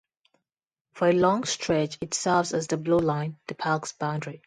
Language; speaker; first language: English; non-native, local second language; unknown